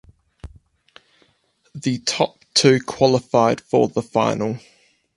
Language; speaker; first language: English; native; English